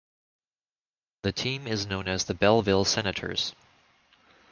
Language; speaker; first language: English; native; English